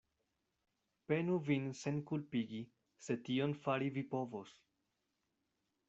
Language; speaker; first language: Esperanto; non-native, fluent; Spanish